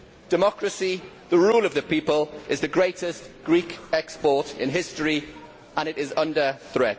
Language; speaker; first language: English; native; English